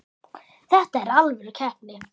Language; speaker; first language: Icelandic; native; Icelandic